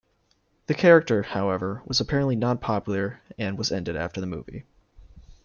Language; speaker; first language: English; native; English